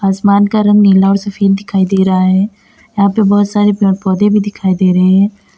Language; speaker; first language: Hindi; native; Hindi